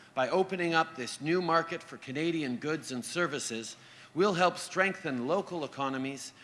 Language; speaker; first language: English; native; English